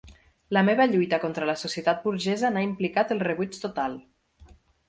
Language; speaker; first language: Catalan; native; Catalan